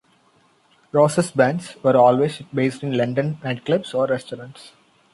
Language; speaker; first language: English; non-native, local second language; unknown